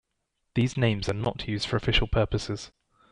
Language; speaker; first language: English; native; English